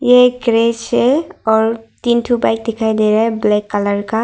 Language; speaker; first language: Hindi; non-native, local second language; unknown